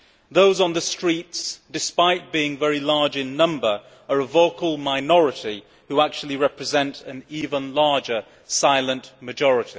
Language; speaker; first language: English; native; English